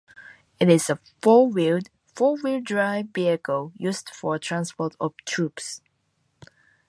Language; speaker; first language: English; non-native, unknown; Japanese